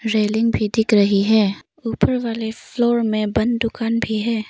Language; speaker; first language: Hindi; non-native, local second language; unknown